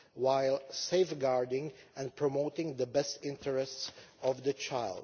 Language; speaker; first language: English; non-native, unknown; Czech